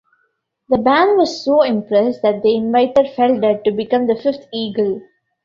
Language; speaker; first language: English; non-native, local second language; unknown